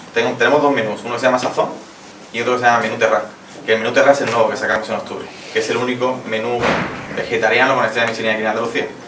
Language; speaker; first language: Spanish; native; Spanish